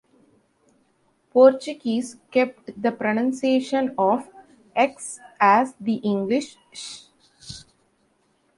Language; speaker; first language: English; non-native, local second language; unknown